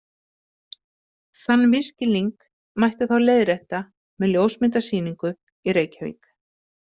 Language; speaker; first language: Icelandic; native; Icelandic